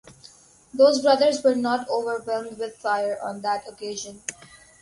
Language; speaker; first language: English; non-native, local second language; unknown